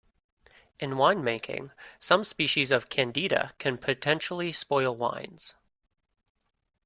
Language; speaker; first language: English; native; English